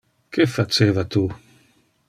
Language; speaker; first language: Interlingua; non-native, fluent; Dutch